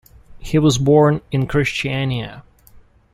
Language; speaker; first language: English; non-native, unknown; Russian